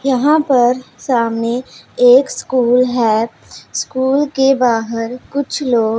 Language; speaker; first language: Hindi; non-native, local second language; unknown